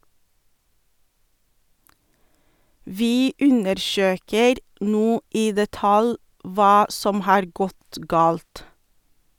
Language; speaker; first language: Norwegian; non-native, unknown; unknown